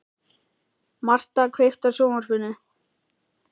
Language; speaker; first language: Icelandic; native; Icelandic